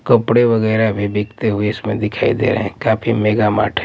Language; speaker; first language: Hindi; non-native, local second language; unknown